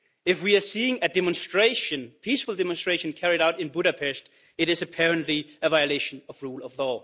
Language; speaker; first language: English; non-native, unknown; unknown